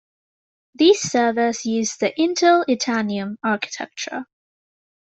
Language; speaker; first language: English; native; English